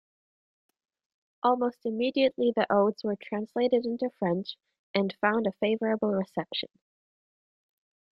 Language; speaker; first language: English; native; English